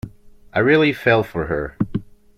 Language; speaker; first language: English; non-native, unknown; French